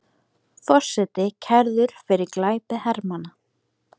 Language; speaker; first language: Icelandic; native; Icelandic